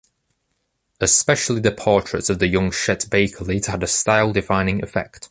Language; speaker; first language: English; native; English